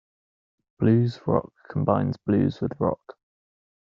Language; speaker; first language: English; native; English